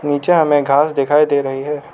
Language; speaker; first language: Hindi; non-native, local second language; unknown